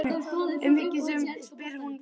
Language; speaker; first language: Icelandic; native; Icelandic